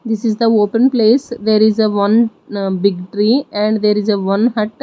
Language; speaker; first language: English; non-native, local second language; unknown